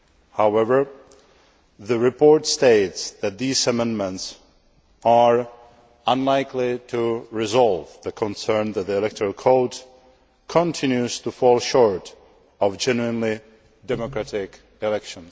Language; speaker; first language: English; non-native, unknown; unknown